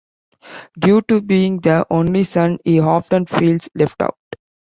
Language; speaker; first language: English; non-native, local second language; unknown